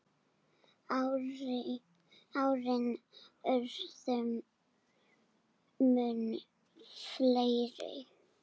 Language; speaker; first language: Icelandic; non-native, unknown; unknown